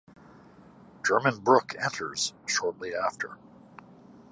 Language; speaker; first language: English; native; English